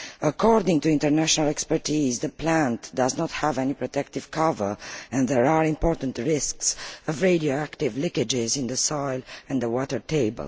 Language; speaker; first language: English; non-native, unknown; Romanian